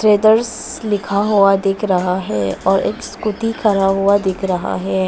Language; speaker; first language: Hindi; non-native, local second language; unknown